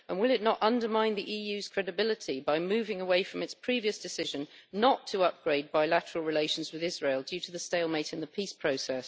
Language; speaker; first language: English; native; English